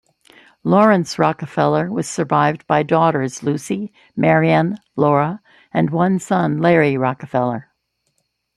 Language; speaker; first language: English; native; English